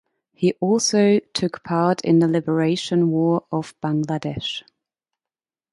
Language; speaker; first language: English; non-native, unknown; German